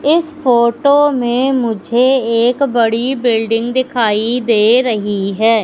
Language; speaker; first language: Hindi; native; Hindi